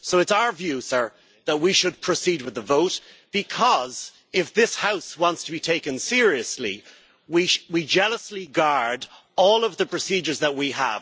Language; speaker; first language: English; native; English